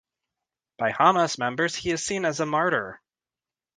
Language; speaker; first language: English; native; English